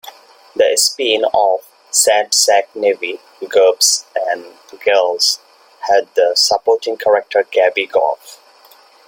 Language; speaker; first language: English; non-native, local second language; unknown